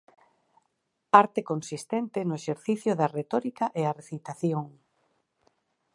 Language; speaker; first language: Galician; native; Galician